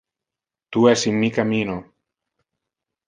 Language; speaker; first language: Interlingua; non-native, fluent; Italian